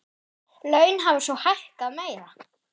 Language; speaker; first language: Icelandic; non-native, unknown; German